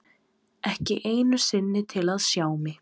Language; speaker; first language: Icelandic; non-native, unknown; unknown